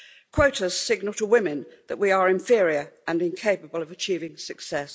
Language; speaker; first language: English; native; English